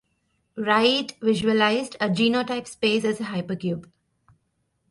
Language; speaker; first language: English; non-native, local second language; Tamil